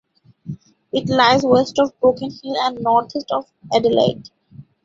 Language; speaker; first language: English; non-native, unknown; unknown